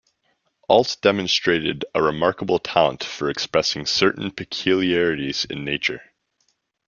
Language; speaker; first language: English; native; English